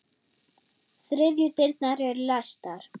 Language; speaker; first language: Icelandic; non-native, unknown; German